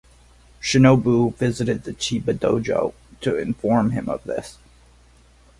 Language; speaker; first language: English; native; English